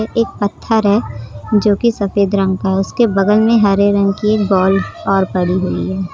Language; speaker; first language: Hindi; native; Hindi